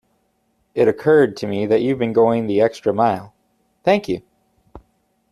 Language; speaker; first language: English; native; English